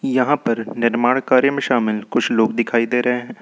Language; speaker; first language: Hindi; native; Hindi